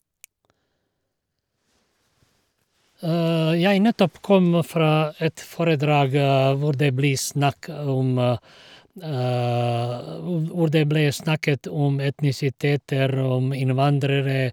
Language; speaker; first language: Norwegian; non-native, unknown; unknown